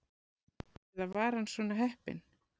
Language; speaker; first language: Icelandic; native; Icelandic